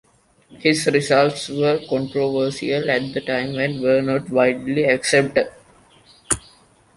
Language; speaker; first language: English; non-native, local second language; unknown